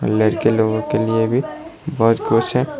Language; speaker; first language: Hindi; non-native, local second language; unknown